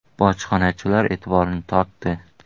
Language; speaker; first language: Uzbek; native; Uzbek